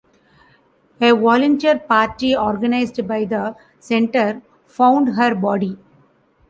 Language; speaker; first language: English; non-native, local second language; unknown